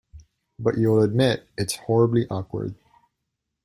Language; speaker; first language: English; native; English